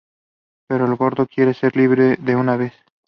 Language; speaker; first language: English; non-native, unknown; Spanish